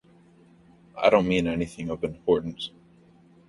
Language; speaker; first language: English; native; English